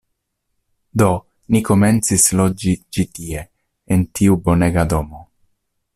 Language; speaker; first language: Esperanto; non-native, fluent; Italian